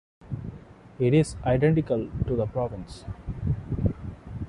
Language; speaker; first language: English; non-native, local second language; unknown